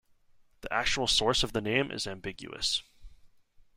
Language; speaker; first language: English; native; English